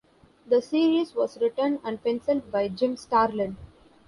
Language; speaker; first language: English; non-native, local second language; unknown